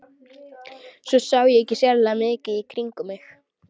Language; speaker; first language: Icelandic; native; Icelandic